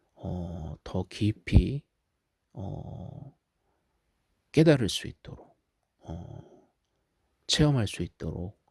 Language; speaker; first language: Korean; native; Korean